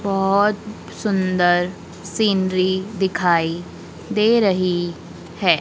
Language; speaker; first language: Hindi; native; Hindi